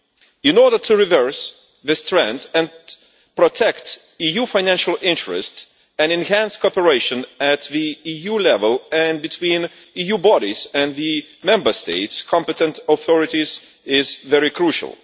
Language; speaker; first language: English; non-native, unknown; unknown